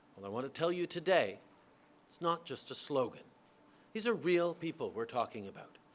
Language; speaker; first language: English; native; English